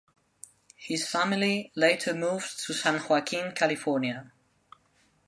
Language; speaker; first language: English; non-native, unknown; Spanish